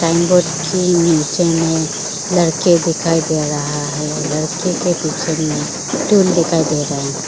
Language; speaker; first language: Hindi; non-native, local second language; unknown